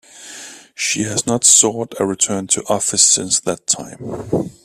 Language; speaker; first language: English; native; English